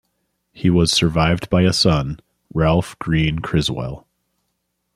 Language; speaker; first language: English; native; English